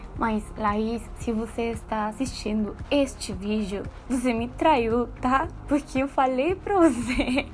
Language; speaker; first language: Portuguese; non-native, learner; Spanish